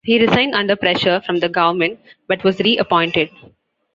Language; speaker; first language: English; non-native, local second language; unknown